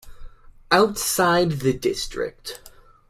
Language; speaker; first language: English; native; English